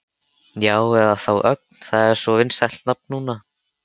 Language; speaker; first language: Icelandic; native; Icelandic